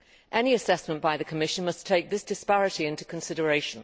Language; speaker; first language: English; native; English